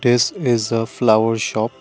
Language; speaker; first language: English; non-native, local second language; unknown